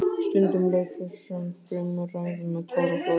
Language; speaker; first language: Icelandic; native; Icelandic